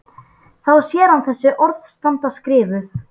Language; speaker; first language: Icelandic; non-native, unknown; Polish